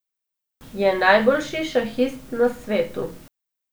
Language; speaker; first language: Slovenian; non-native, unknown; Macedonian